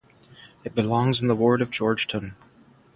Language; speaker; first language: English; native; English